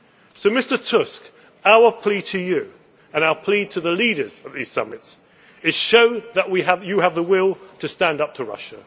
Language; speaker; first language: English; native; English